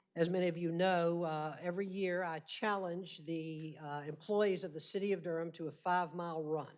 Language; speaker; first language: English; native; English